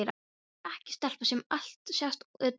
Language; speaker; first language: Icelandic; non-native, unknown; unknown